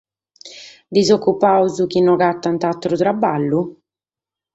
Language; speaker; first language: Sardinian; native; Sardinian